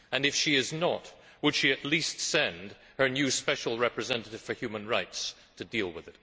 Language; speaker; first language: English; native; English